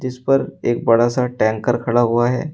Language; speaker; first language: Hindi; native; Hindi